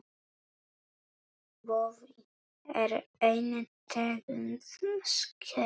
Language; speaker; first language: Icelandic; non-native, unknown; Polish